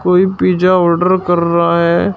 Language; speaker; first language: Hindi; native; Hindi